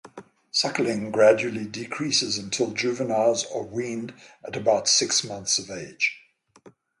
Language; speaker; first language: English; native; English